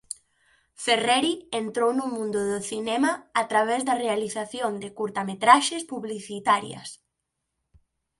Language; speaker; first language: Galician; native; Galician